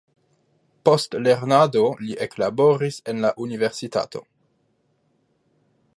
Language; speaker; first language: Esperanto; non-native, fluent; French